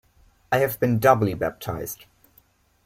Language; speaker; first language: English; non-native, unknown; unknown